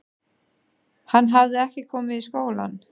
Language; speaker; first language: Icelandic; non-native, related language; Danish